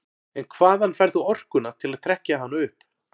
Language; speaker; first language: Icelandic; native; Icelandic